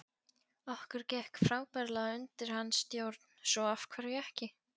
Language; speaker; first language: Icelandic; non-native, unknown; Polish